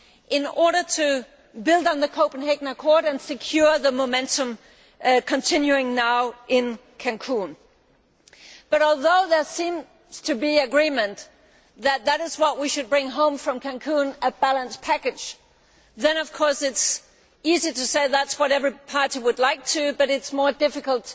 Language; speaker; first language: English; non-native, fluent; Danish